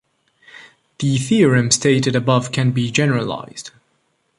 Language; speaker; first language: English; non-native, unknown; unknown